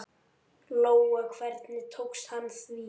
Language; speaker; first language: Icelandic; native; Icelandic